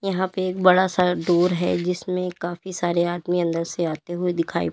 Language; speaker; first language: Hindi; native; Hindi